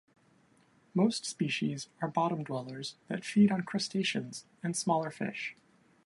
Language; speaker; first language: English; native; English